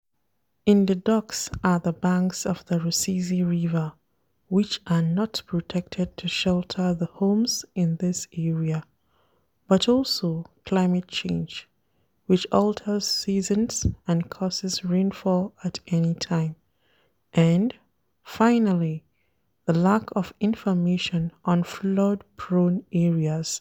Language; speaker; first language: English; non-native, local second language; Hausa